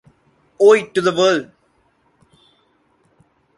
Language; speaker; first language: English; non-native, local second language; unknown